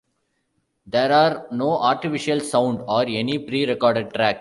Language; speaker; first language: English; non-native, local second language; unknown